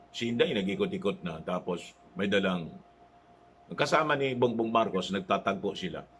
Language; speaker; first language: Filipino; non-native, local second language; Cebuano